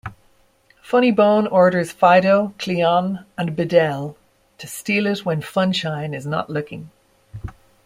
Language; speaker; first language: English; native; English